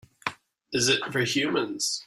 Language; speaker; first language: English; native; English